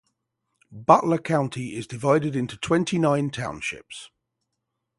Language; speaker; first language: English; native; English